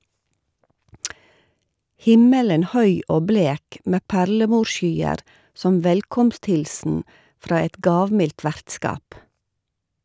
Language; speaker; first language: Norwegian; native; Norwegian